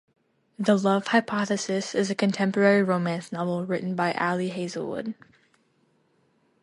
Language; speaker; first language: English; native; English